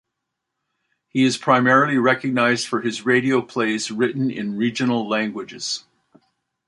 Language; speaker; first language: English; native; English